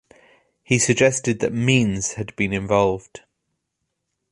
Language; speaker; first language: English; native; English